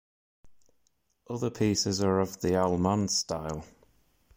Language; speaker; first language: English; native; English